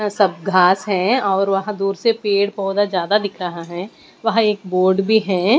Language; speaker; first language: Hindi; non-native, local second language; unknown